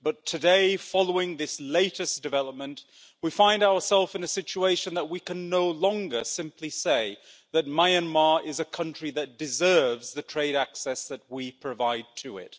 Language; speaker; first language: English; native; English